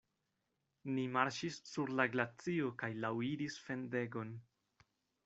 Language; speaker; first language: Esperanto; non-native, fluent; Spanish